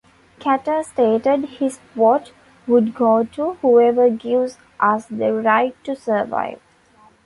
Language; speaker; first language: English; non-native, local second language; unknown